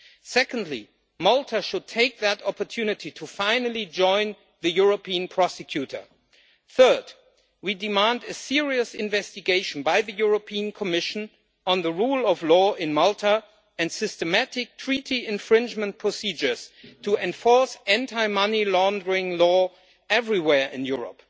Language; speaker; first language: English; non-native, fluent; German